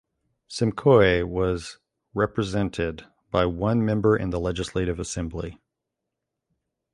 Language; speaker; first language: English; native; English